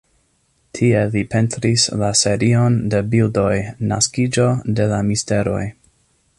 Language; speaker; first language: Esperanto; non-native, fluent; English